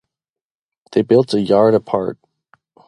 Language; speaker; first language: English; native; English